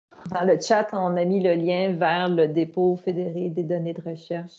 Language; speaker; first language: French; native; French